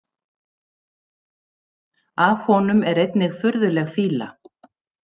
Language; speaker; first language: Icelandic; native; Icelandic